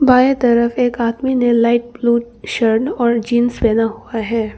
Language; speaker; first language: Hindi; non-native, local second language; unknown